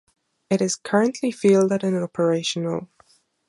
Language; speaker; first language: English; non-native, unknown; German